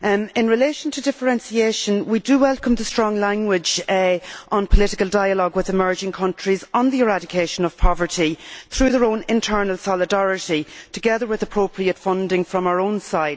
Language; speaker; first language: English; native; English